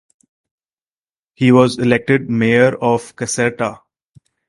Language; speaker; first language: English; non-native, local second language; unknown